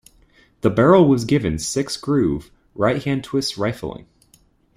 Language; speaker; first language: English; native; English